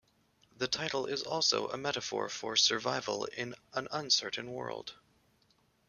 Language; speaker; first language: English; native; English